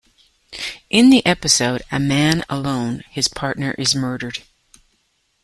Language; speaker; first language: English; native; English